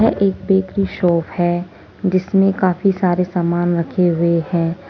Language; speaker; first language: Hindi; native; Hindi